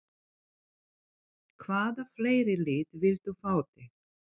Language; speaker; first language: Icelandic; non-native, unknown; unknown